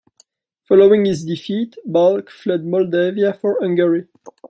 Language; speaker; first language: English; non-native, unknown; French